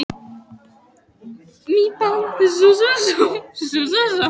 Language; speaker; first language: Icelandic; non-native, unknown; Polish